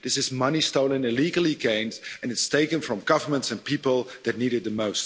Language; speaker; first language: English; non-native, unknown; Dutch